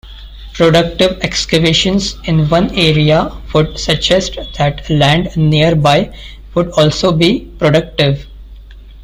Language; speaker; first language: English; non-native, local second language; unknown